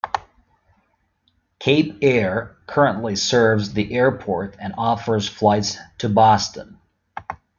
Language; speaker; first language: English; native; English